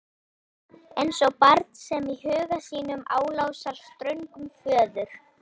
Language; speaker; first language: Icelandic; native; Icelandic